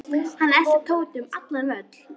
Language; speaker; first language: Icelandic; native; Icelandic